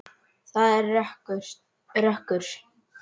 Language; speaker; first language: Icelandic; native; Icelandic